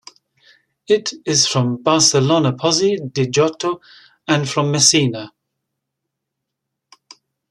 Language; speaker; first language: English; native; English